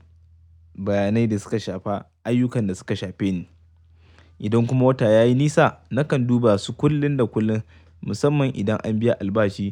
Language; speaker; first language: Hausa; native; Hausa